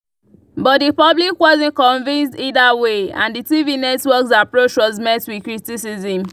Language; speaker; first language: English; non-native, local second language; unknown